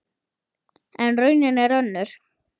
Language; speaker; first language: Icelandic; native; Icelandic